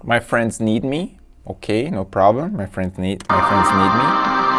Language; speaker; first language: English; non-native, fluent; Portuguese